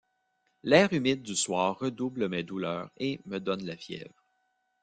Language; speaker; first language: French; native; French